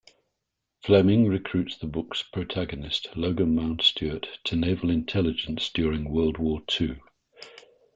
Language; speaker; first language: English; native; English